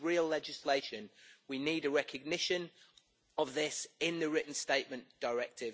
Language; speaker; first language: English; native; English